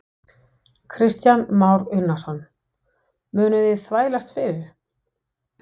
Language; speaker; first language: Icelandic; non-native, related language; Danish